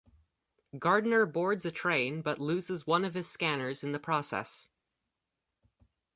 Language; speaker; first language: English; native; English